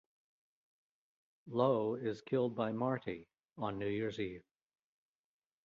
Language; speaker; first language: English; native; English